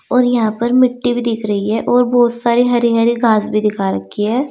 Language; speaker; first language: Hindi; native; Hindi